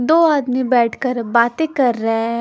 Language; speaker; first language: Hindi; non-native, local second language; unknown